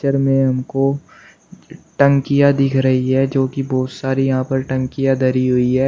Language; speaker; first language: Hindi; native; Hindi